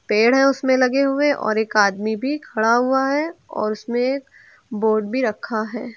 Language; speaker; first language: Hindi; native; Hindi